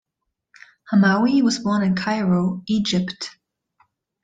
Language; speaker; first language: English; non-native, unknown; German